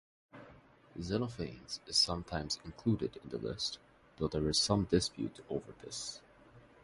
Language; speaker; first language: English; non-native, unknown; Bangla